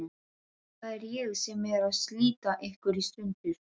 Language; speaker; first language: Icelandic; non-native, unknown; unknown